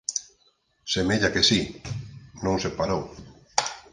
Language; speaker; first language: Galician; native; Galician